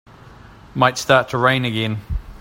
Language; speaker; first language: English; native; English